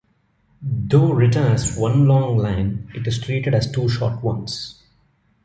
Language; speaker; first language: English; non-native, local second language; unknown